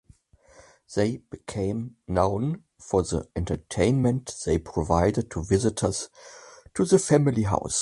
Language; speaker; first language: English; non-native, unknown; German